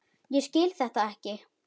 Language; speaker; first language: Icelandic; native; Icelandic